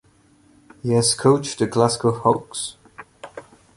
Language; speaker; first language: English; non-native, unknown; French